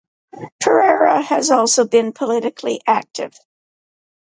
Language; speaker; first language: English; native; English